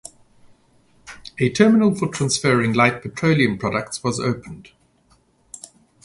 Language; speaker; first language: English; native; English